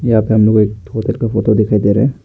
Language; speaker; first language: Hindi; non-native, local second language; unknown